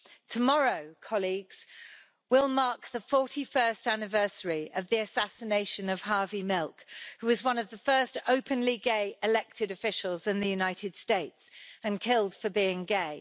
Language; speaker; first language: English; native; English